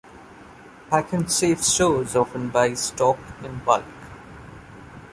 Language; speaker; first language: English; non-native, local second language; Malayalam